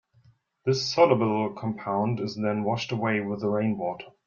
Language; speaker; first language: English; non-native, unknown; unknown